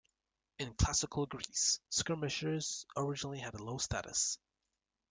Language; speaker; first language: English; native; English